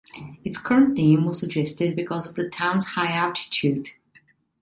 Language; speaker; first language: English; non-native, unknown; Italian